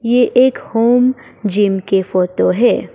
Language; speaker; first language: Hindi; non-native, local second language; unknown